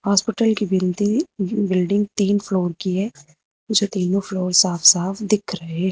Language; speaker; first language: Hindi; native; Hindi